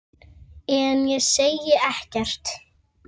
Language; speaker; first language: Icelandic; native; Icelandic